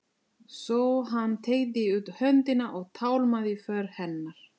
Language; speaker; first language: Icelandic; non-native, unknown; Italian